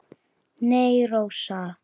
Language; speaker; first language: Icelandic; native; Icelandic